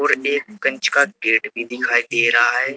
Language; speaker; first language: Hindi; native; Hindi